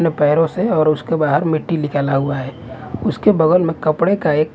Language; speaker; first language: Hindi; native; Hindi